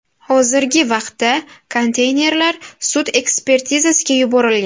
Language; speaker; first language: Uzbek; native; Uzbek